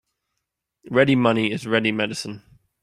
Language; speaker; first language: English; native; English